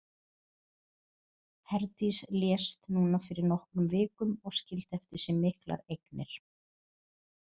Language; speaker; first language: Icelandic; non-native, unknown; Portuguese